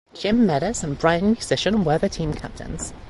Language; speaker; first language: English; native; English